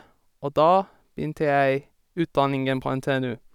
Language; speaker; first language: Norwegian; non-native, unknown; Persian